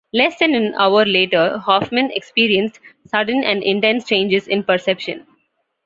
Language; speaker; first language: English; non-native, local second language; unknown